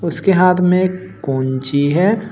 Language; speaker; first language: Hindi; native; Hindi